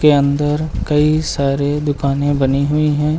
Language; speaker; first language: Hindi; native; Hindi